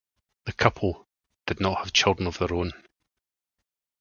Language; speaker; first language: English; native; English